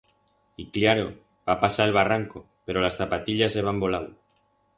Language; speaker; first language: Aragonese; non-native, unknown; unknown